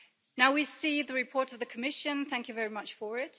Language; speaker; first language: English; early bilingual, heritage; German